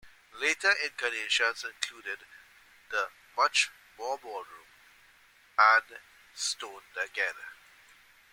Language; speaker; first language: English; native; English